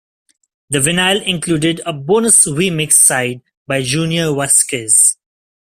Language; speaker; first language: English; non-native, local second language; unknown